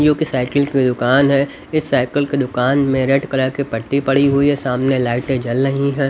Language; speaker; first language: Hindi; native; Hindi